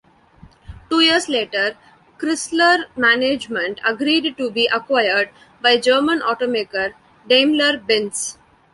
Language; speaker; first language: English; non-native, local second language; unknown